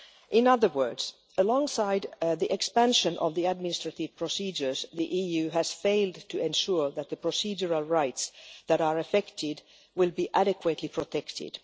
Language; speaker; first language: English; non-native, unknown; Finnish